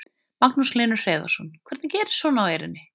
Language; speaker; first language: Icelandic; native; Icelandic